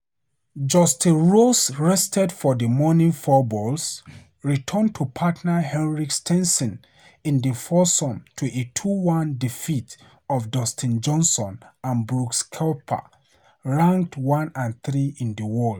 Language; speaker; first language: English; non-native, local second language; Hausa